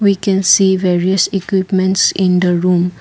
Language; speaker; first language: English; non-native, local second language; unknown